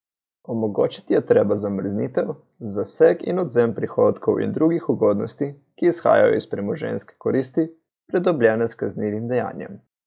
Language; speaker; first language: Slovenian; native; Slovenian